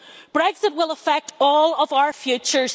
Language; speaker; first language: English; native; English